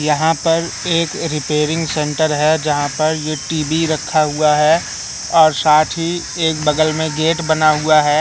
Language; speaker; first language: Hindi; native; Hindi